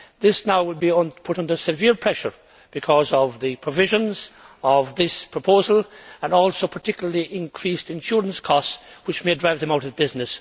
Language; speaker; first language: English; native; English